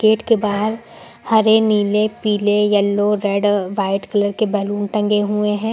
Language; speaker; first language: Hindi; native; Hindi